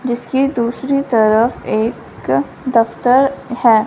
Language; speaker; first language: Hindi; non-native, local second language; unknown